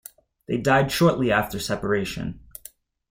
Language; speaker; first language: English; native; English